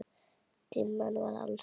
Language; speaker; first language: Icelandic; native; Icelandic